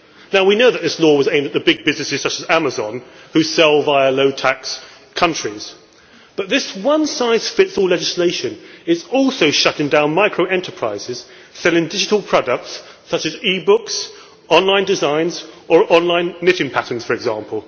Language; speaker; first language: English; native; English